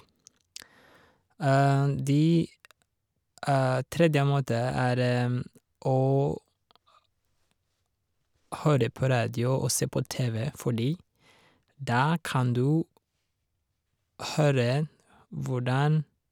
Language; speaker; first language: Norwegian; non-native, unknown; Rundi